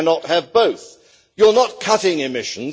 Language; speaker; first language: English; native; English